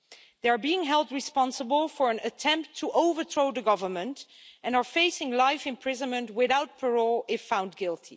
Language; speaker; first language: English; non-native, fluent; Dutch